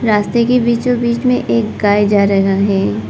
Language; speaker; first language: Hindi; non-native, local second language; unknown